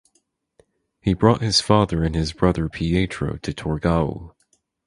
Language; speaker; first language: English; native; English